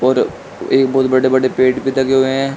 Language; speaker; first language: Hindi; native; Hindi